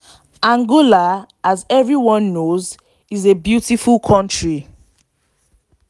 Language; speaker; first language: English; non-native, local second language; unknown